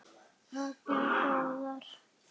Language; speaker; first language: Icelandic; native; Icelandic